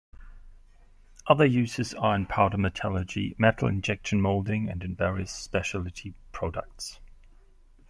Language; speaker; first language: English; non-native, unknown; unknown